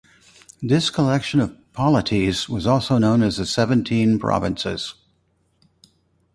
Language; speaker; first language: English; native; English